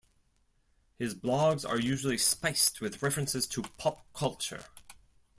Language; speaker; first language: English; non-native, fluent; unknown